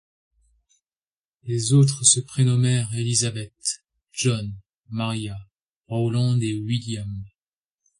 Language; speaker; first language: French; native; French